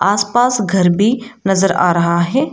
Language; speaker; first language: Hindi; non-native, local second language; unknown